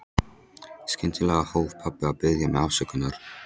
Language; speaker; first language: Icelandic; non-native, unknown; Polish